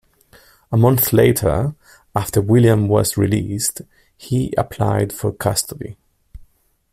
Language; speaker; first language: English; non-native, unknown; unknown